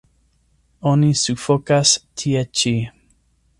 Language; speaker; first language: Esperanto; non-native, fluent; English